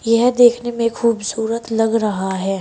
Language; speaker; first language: Hindi; native; Hindi